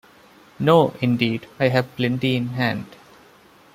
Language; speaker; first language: English; non-native, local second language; Malayalam